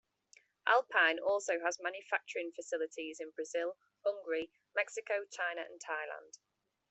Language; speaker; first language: English; native; English